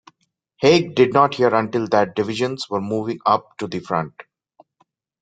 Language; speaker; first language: English; non-native, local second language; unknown